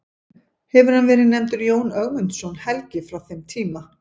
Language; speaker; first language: Icelandic; native; Icelandic